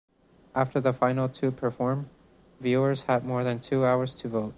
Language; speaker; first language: English; non-native, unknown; Spanish